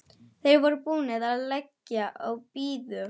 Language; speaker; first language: Icelandic; non-native, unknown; German